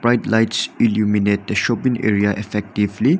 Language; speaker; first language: English; non-native, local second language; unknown